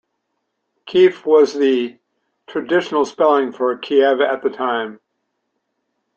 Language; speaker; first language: English; native; English